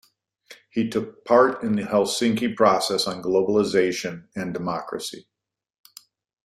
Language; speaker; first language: English; native; English